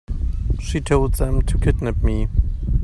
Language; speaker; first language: English; non-native, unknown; German